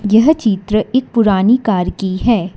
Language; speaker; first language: Hindi; non-native, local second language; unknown